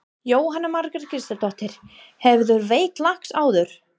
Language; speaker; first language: Icelandic; non-native, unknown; English